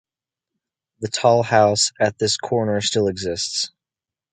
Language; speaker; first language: English; native; English